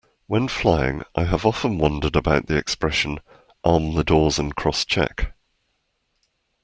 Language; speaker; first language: English; native; English